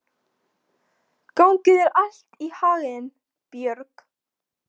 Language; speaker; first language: Icelandic; non-native, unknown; Polish